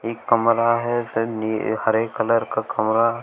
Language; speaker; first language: Hindi; native; Hindi